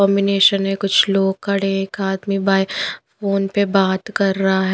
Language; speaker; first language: Hindi; non-native, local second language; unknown